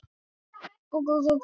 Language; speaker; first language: Icelandic; native; Icelandic